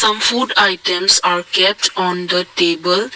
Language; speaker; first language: English; non-native, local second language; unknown